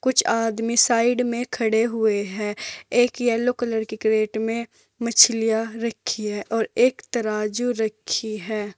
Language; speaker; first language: Hindi; native; Hindi